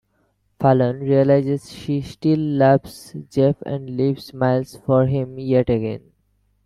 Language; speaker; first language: English; non-native, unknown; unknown